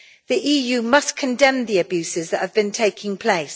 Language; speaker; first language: English; native; English